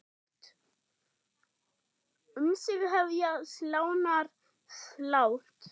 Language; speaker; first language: Icelandic; non-native, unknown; German